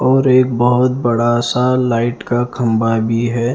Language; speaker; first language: Hindi; non-native, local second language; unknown